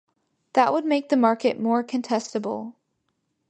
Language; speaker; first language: English; native; English